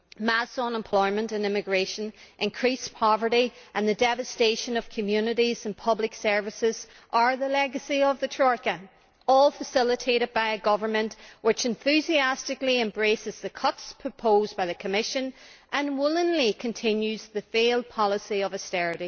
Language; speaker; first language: English; native; English